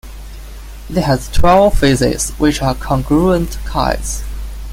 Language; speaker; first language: English; non-native, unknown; Chinese